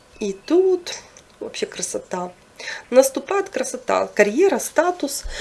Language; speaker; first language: Russian; non-native, local second language; Ukrainian